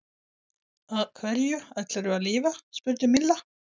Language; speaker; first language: Icelandic; non-native, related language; Swedish